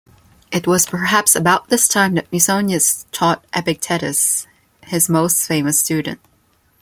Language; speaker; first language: English; non-native, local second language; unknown